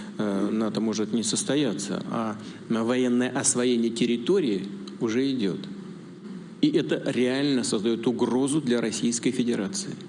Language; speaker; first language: Russian; native; Russian